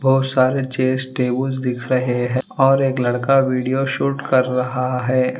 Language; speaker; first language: Hindi; non-native, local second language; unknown